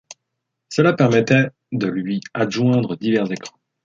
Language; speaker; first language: French; native; French